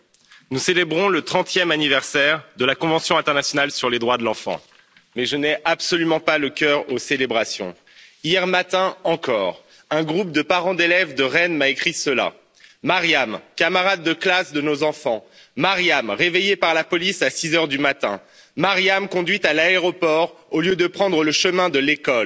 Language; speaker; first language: French; native; French